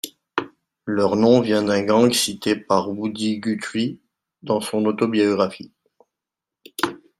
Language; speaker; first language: French; non-native, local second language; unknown